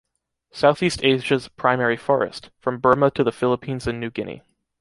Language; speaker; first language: English; native; English